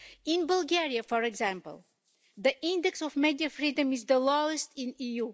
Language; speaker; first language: English; non-native, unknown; Bulgarian